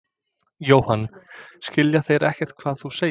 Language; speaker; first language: Icelandic; non-native, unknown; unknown